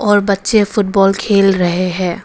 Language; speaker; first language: Hindi; non-native, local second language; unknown